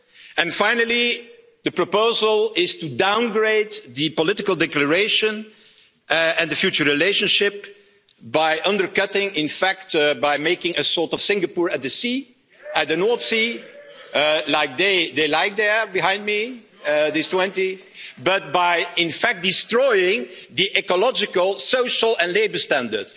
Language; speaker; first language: English; non-native, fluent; Dutch